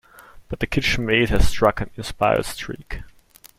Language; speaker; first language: English; non-native, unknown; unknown